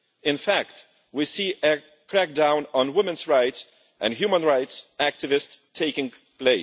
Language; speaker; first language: English; non-native, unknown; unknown